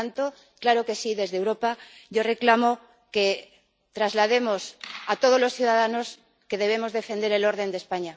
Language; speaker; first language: Spanish; native; Spanish